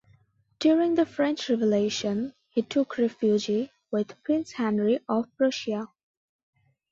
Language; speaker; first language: English; non-native, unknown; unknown